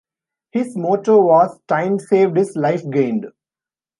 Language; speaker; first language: English; non-native, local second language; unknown